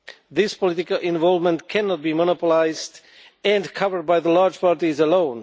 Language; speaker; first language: English; non-native, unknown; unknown